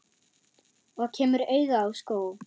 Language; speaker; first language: Icelandic; non-native, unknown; German